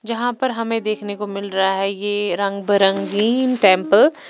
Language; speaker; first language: Hindi; non-native, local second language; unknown